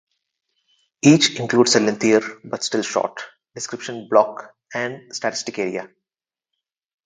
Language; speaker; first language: English; non-native, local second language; Telugu